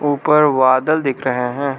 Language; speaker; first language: Hindi; non-native, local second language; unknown